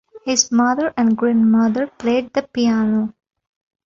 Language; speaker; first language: English; non-native, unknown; Bangla